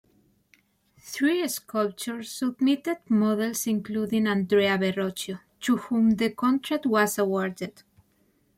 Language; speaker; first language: English; non-native, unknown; Spanish